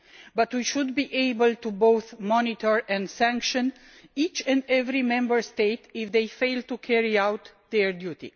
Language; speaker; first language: English; non-native, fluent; Romanian